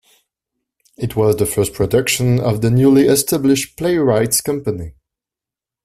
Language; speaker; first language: English; non-native, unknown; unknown